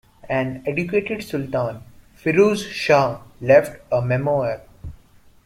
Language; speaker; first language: English; non-native, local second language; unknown